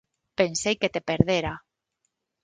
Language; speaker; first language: Galician; non-native, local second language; Spanish